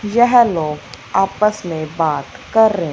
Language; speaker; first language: Hindi; non-native, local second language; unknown